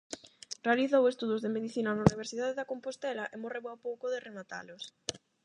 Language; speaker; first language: Galician; non-native, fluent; Spanish